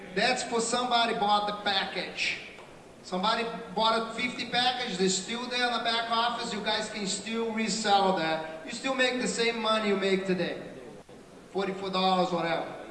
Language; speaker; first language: English; non-native, fluent; Portuguese